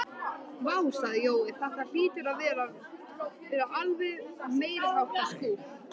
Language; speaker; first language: Icelandic; native; Icelandic